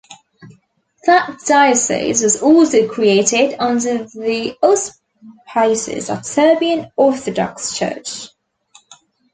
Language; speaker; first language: English; native; English